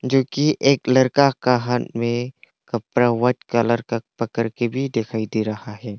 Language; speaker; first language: Hindi; non-native, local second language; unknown